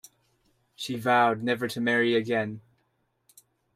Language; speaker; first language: English; native; English